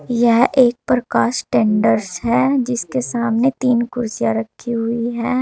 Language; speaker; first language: Hindi; native; Hindi